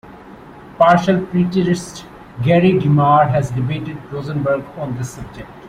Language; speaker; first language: English; non-native, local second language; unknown